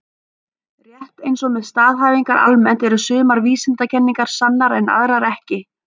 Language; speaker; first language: Icelandic; native; Icelandic